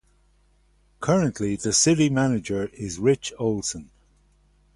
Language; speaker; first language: English; native; English